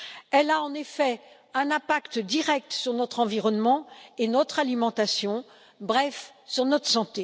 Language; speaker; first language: French; native; French